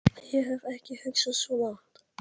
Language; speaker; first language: Icelandic; non-native, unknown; Polish